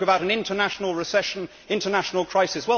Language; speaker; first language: English; native; English